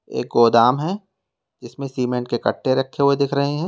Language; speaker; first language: Hindi; native; Hindi